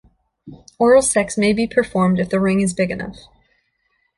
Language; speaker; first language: English; native; English